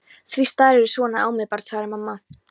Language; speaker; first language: Icelandic; non-native, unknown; Polish